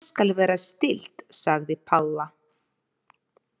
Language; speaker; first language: Icelandic; non-native, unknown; Ukrainian